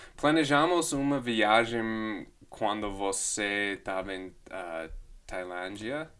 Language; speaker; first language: Portuguese; non-native, fluent; English